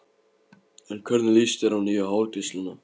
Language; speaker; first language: Icelandic; non-native, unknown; Polish